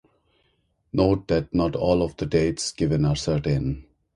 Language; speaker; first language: English; non-native, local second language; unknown